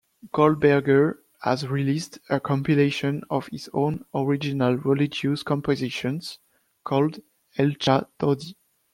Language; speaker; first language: English; non-native, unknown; French